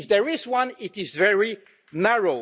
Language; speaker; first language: English; non-native, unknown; French